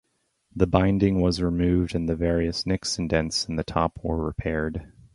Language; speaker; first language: English; native; English